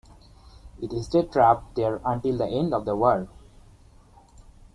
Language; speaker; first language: English; non-native, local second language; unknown